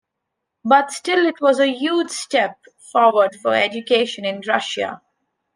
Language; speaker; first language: English; non-native, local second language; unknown